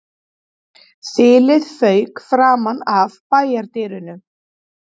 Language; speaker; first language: Icelandic; native; Icelandic